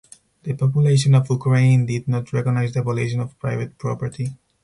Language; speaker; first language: English; non-native, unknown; Spanish